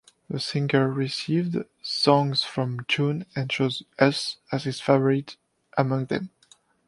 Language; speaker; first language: English; non-native, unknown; French